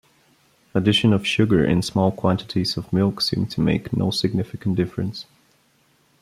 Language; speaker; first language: English; non-native, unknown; Bulgarian